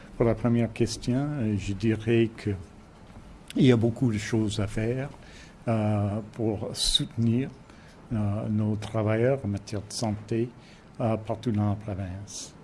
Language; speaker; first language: French; non-native, fluent; English